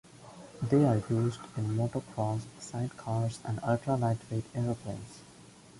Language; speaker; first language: English; non-native, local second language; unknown